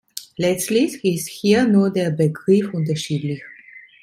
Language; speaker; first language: German; non-native, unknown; Italian